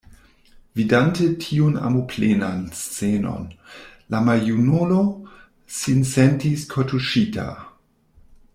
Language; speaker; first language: Esperanto; non-native, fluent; German